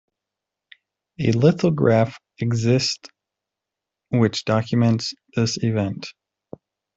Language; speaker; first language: English; native; English